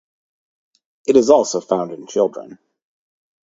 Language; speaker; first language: English; native; English